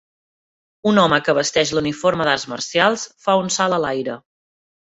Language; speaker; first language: Catalan; native; Catalan